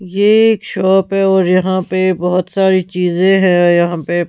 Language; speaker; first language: Hindi; non-native, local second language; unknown